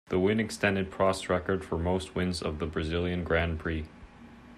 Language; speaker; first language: English; native; English